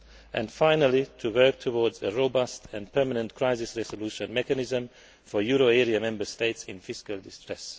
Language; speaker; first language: English; non-native, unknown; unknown